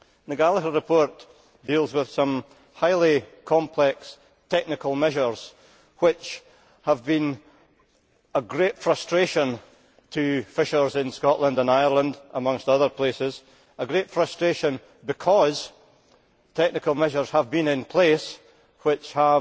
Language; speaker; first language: English; native; English